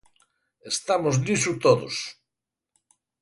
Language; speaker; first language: Galician; native; Galician